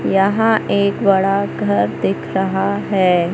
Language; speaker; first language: Hindi; native; Hindi